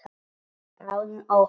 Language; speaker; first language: Icelandic; non-native, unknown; Polish